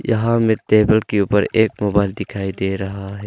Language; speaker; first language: Hindi; early bilingual, other home language; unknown